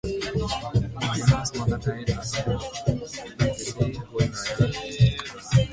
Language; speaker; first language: English; native; English